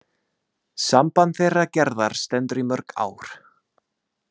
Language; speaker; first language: Icelandic; non-native, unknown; English